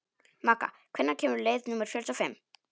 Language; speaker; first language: Icelandic; non-native, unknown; Polish